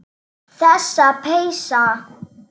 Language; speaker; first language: Icelandic; non-native, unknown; Slovak